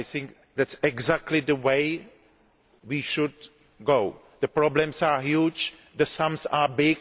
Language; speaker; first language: English; non-native, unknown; Greek